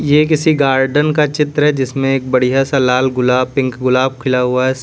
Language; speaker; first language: Hindi; native; Hindi